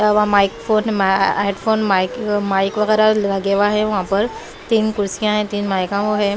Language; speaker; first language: Hindi; non-native, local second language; Punjabi